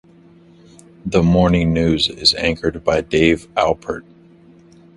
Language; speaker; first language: English; native; English